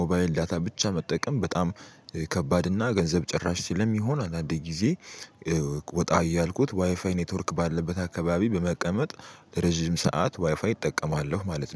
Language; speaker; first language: Amharic; native; Amharic